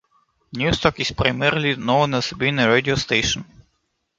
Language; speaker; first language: English; non-native, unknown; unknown